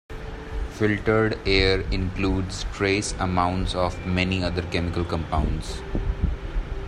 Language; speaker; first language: English; non-native, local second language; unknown